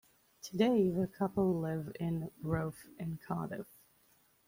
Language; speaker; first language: English; native; English